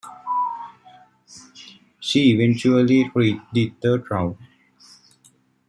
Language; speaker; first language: English; native; English